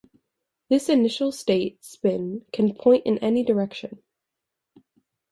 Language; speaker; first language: English; native; English